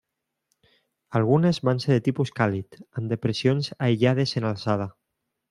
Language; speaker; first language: Catalan; non-native, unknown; Spanish